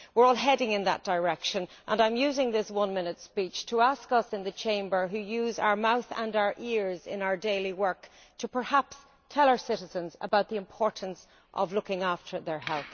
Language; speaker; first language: English; native; English